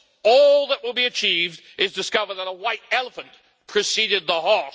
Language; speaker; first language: English; native; English